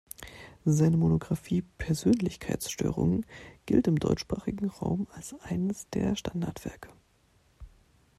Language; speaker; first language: German; native; German